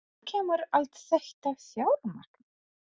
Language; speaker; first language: Icelandic; non-native, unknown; Polish